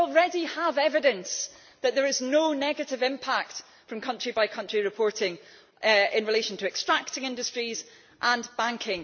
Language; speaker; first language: English; native; English